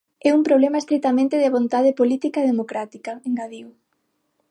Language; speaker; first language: Galician; non-native, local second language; Spanish